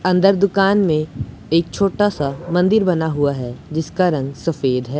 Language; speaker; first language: Hindi; non-native, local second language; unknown